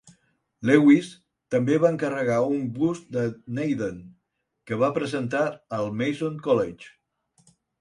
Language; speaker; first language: Catalan; non-native, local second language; Spanish